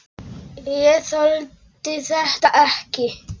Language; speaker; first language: Icelandic; non-native, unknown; Polish